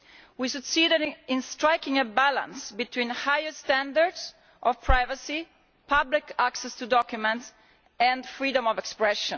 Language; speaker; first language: English; non-native, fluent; Italian